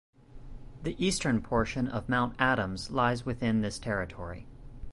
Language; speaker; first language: English; native; English